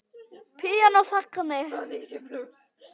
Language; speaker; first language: Icelandic; native; Icelandic